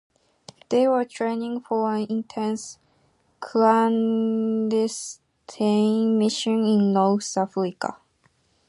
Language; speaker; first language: English; non-native, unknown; Japanese